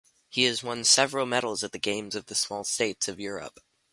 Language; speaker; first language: English; native; English